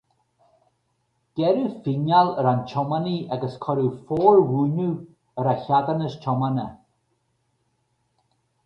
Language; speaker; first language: Irish; native; Irish